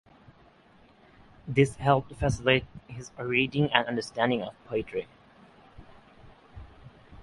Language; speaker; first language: English; native; English